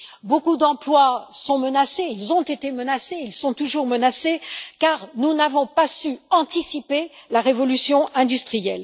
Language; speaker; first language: French; native; French